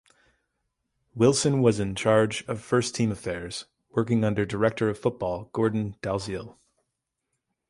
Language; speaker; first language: English; native; English